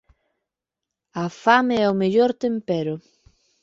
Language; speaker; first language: Galician; native; Galician